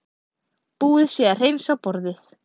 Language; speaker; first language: Icelandic; native; Icelandic